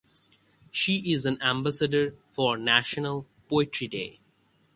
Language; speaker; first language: English; non-native, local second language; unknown